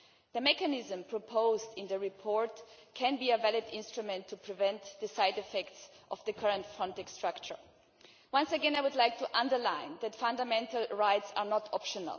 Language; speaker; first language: English; non-native, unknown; German